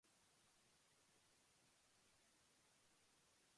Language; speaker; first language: English; non-native, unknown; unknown